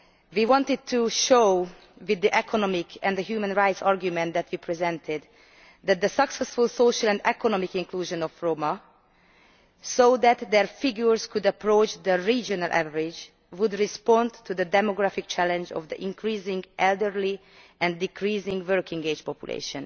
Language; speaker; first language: English; non-native, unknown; Hungarian